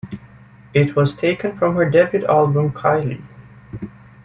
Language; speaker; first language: English; native; English